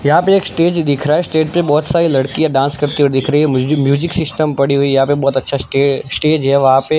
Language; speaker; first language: Hindi; non-native, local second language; Gujarati